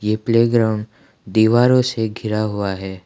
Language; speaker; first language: Hindi; non-native, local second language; Assamese